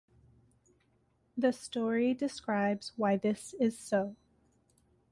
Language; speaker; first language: English; native; English